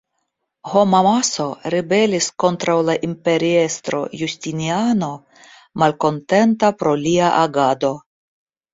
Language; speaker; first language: Esperanto; non-native, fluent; Russian